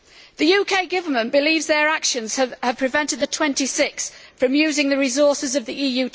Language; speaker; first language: English; native; English